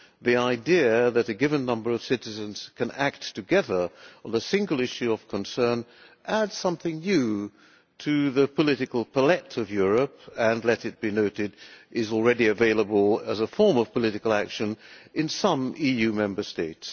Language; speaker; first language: English; non-native, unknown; Hungarian